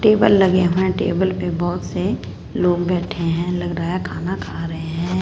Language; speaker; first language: Hindi; non-native, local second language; Punjabi